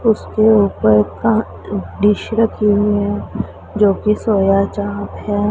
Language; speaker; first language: Hindi; non-native, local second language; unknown